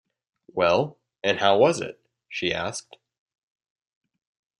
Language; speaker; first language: English; native; English